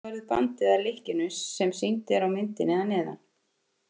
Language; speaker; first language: Icelandic; native; Icelandic